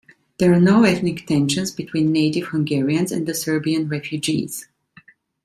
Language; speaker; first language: English; non-native, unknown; Italian